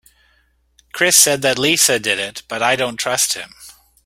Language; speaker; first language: English; native; English